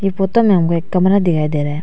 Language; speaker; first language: Hindi; non-native, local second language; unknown